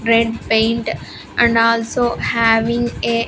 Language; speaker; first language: English; non-native, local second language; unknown